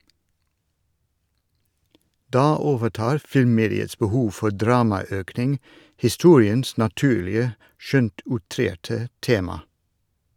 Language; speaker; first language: Norwegian; non-native, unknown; Dutch